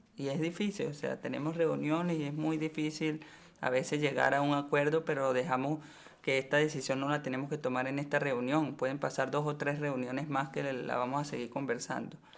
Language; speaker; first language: Spanish; native; Spanish